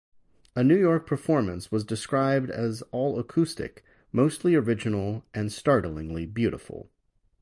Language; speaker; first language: English; native; English